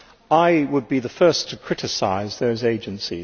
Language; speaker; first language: English; native; English